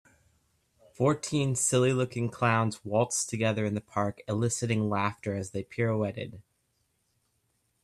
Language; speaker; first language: English; native; English